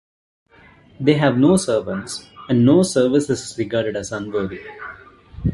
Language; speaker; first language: English; non-native, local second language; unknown